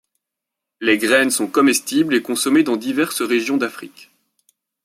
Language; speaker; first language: French; native; French